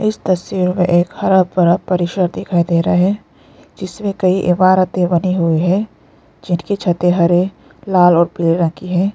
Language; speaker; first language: Hindi; non-native, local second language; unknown